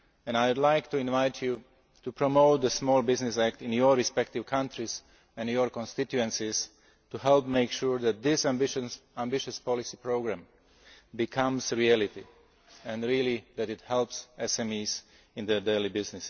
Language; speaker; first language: English; non-native, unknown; Slovak